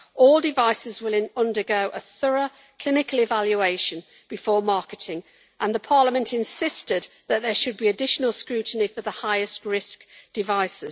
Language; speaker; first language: English; native; English